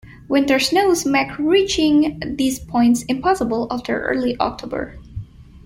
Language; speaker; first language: English; non-native, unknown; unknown